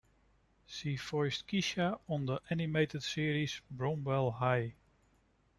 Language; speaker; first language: English; non-native, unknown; Dutch